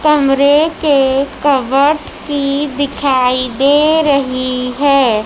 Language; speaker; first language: Hindi; native; Hindi